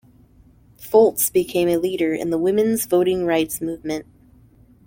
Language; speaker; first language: English; native; English